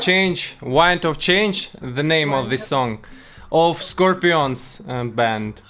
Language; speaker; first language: English; non-native, fluent; Russian